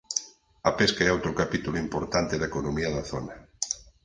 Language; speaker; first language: Galician; native; Galician